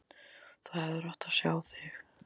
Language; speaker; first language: Icelandic; native; Icelandic